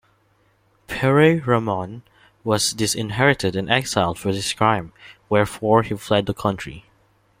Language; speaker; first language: English; non-native, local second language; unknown